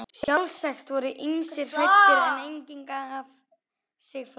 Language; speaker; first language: Icelandic; native; Icelandic